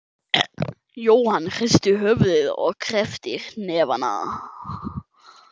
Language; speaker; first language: Icelandic; non-native, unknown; German